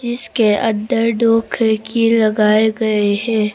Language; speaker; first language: Hindi; early bilingual, other home language; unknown